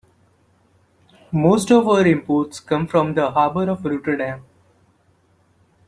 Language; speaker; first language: English; non-native, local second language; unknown